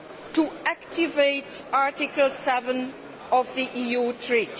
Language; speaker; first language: English; non-native, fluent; Luxembourgish